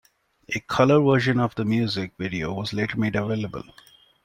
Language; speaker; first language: English; non-native, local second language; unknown